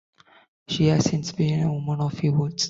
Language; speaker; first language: English; non-native, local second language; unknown